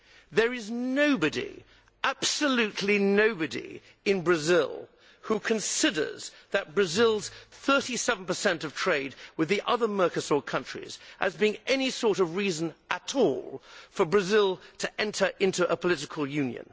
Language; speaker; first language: English; native; English